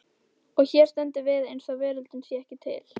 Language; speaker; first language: Icelandic; native; Icelandic